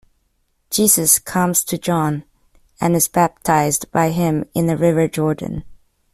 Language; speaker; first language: English; non-native, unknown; Chinese